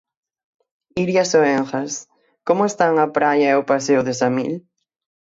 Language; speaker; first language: Galician; native; Galician